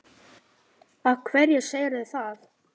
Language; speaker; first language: Icelandic; non-native, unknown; Lithuanian